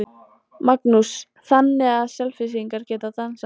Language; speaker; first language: Icelandic; native; Icelandic